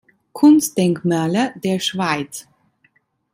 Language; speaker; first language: German; non-native, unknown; Italian